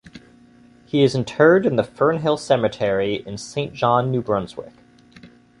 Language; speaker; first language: English; native; English